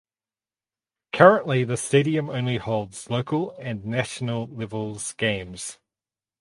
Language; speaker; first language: English; native; English